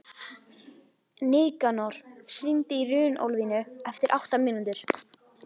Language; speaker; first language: Icelandic; native; Icelandic